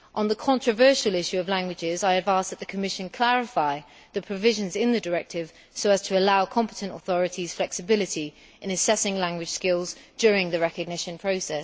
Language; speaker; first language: English; native; English